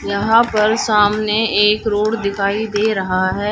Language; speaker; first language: Hindi; native; Hindi